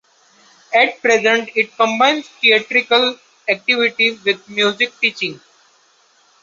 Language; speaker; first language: English; non-native, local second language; Marathi